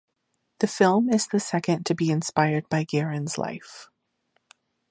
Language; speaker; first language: English; native; English